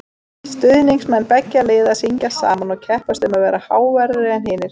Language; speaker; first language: Icelandic; native; Icelandic